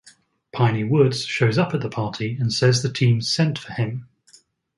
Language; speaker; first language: English; native; English